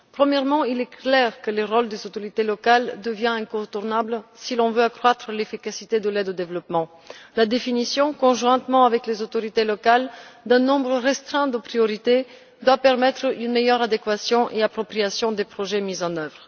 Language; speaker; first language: French; non-native, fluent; Bulgarian